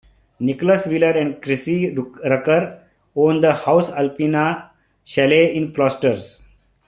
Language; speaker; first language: English; non-native, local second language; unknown